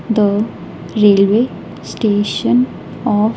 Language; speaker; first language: English; non-native, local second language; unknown